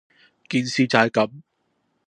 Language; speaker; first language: Cantonese; non-native, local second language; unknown